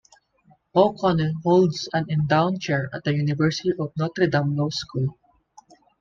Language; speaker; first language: English; non-native, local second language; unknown